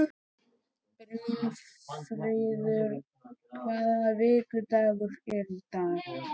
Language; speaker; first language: Icelandic; native; Icelandic